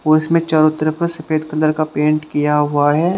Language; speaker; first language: Hindi; native; Hindi